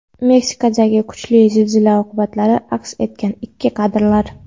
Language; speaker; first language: Uzbek; non-native, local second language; Kara-Kalpak